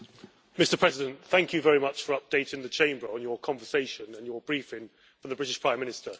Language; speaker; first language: English; native; English